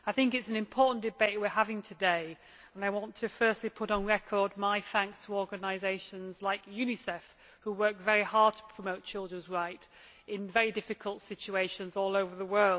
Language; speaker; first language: English; native; English